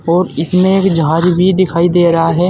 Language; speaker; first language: Hindi; native; Hindi